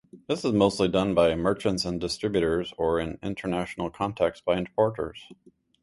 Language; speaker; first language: English; native; English